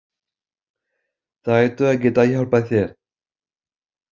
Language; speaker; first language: Icelandic; non-native, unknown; French